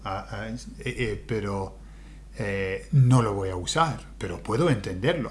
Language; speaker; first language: Spanish; non-native, fluent; English